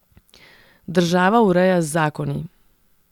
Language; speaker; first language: Slovenian; non-native, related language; Serbian